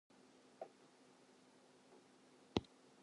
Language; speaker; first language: English; non-native, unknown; Japanese